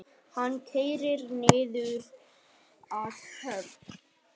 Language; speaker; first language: Icelandic; non-native, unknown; Vietnamese